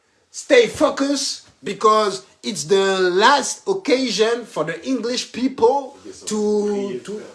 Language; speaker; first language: English; non-native, learner; French